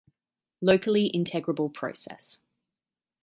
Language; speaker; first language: English; native; English